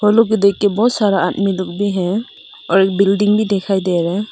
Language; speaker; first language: Hindi; non-native, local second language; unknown